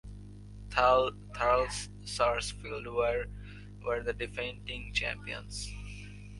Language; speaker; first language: English; non-native, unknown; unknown